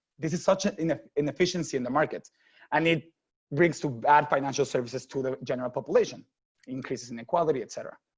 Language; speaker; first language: English; non-native, fluent; Spanish